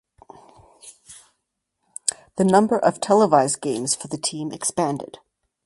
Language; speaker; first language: English; native; English